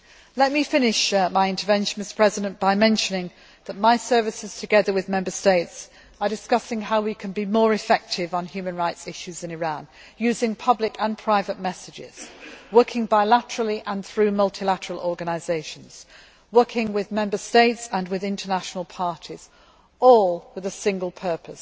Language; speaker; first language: English; native; English